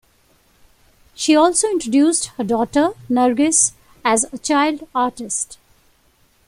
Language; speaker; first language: English; non-native, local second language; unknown